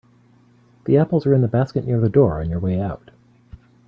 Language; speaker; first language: English; native; English